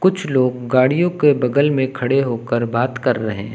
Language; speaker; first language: Hindi; native; Hindi